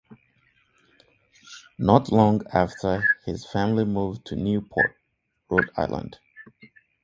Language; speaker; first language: English; native; English